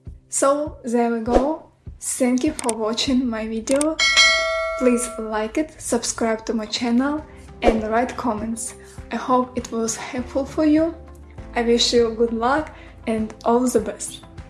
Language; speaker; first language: English; non-native, fluent; Russian